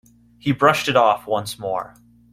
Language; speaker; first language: English; native; English